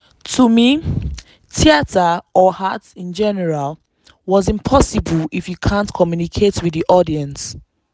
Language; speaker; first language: English; non-native, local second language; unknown